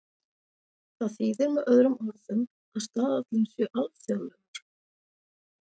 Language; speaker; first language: Icelandic; native; Icelandic